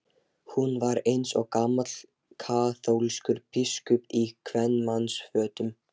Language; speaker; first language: Icelandic; non-native, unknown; Lithuanian